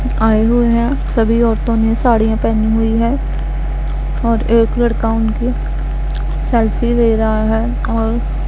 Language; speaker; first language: Hindi; non-native, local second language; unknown